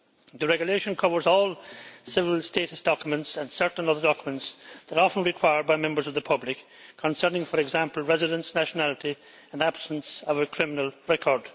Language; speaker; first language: English; native; English